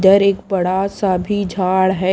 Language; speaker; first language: Hindi; native; Hindi